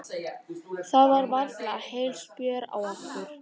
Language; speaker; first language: Icelandic; native; Icelandic